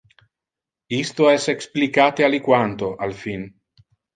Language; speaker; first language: Interlingua; non-native, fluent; Italian